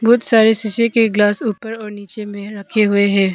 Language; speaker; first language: Hindi; non-native, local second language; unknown